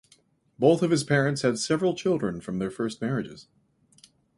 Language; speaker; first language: English; native; English